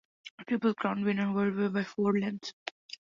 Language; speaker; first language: English; non-native, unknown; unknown